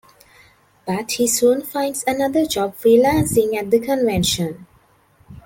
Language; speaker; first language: English; non-native, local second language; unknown